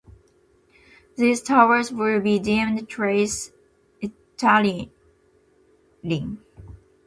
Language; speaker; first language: English; non-native, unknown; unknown